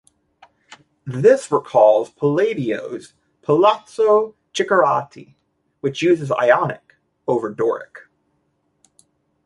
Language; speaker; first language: English; native; English